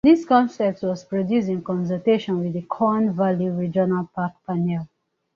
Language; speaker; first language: English; non-native, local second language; Igbo